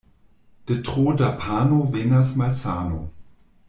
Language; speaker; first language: Esperanto; non-native, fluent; German